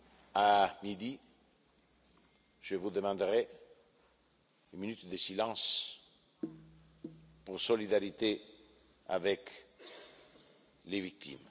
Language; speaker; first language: French; non-native, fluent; Italian